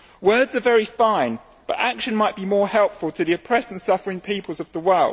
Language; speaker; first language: English; native; English